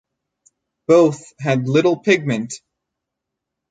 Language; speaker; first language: English; native; English